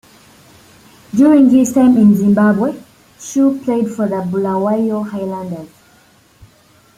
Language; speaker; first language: English; native; English